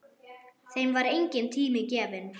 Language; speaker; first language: Icelandic; non-native, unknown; German